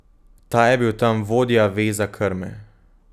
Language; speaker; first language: Slovenian; native; Slovenian